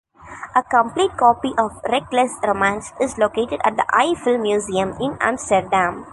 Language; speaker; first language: English; non-native, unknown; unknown